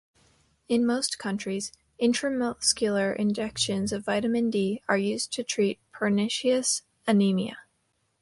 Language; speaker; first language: English; native; English